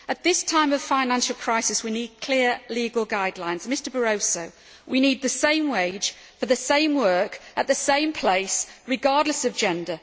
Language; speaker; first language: English; native; English